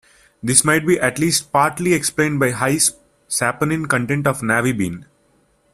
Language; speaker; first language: English; non-native, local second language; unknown